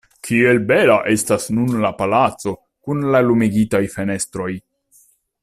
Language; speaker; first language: Esperanto; non-native, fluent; Italian